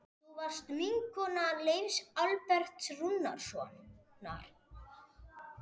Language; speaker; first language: Icelandic; non-native, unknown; Spanish